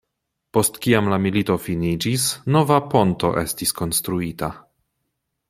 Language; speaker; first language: Esperanto; non-native, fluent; Polish